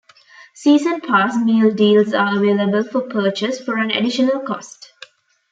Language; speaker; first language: English; non-native, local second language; Tamil